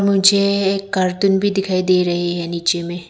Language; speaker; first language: Hindi; non-native, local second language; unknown